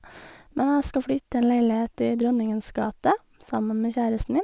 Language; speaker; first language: Norwegian; native; Norwegian